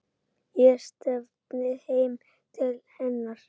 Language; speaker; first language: Icelandic; native; Icelandic